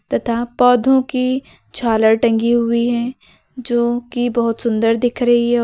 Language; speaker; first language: Hindi; native; Hindi